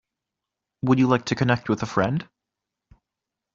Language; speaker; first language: English; native; English